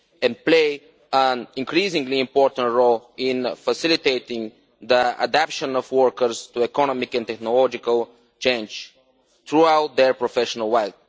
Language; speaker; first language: English; non-native, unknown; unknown